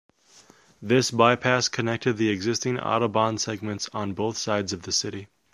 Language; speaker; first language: English; native; English